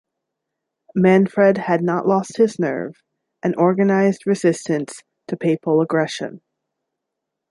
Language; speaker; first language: English; native; English